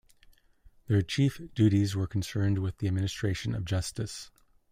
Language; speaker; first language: English; native; English